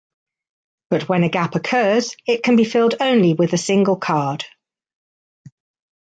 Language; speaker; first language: English; native; English